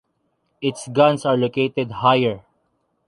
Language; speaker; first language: English; non-native, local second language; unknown